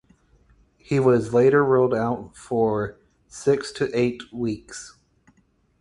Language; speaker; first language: English; native; English